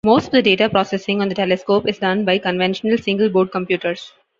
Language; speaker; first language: English; non-native, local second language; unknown